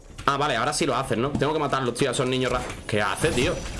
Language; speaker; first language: Spanish; native; Spanish